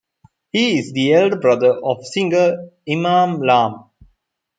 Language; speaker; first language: English; non-native, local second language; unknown